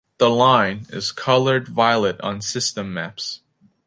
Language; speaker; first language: English; native; English